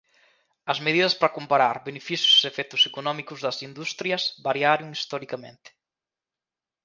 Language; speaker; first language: Galician; native; Galician